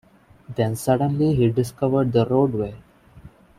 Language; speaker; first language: English; non-native, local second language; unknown